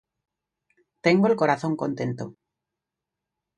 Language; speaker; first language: Spanish; native; Spanish